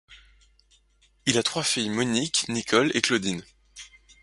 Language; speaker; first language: French; native; French